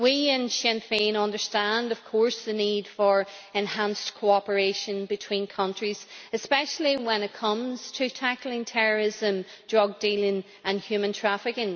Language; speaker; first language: English; native; English